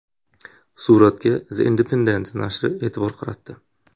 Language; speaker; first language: Uzbek; native; Uzbek